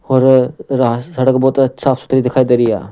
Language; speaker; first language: Hindi; non-native, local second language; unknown